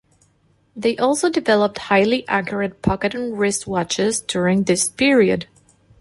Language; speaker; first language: English; non-native, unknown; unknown